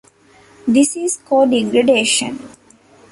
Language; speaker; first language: English; non-native, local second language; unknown